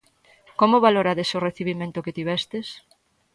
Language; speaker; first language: Galician; native; Galician